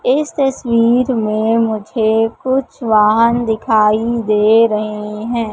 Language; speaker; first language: Hindi; native; Hindi